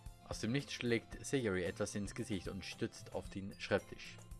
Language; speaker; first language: German; native; German